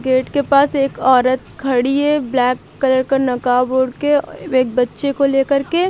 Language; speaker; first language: Hindi; native; Hindi